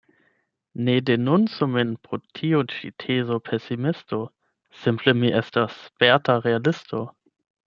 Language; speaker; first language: Esperanto; non-native, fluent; German